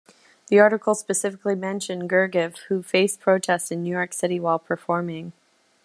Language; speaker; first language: English; native; English